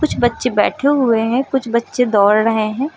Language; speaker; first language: Hindi; native; Hindi